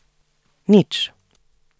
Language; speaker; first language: Slovenian; native; Slovenian